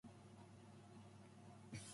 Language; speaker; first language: English; non-native, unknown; Japanese